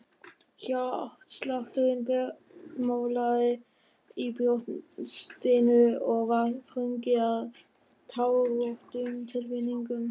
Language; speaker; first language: Icelandic; non-native, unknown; German